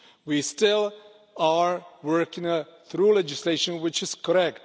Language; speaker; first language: English; non-native, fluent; Czech